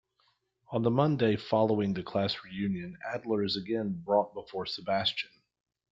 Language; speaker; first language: English; native; English